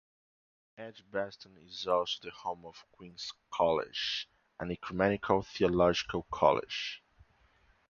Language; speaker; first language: English; non-native, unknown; Portuguese